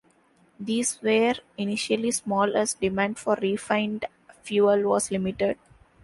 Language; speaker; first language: English; non-native, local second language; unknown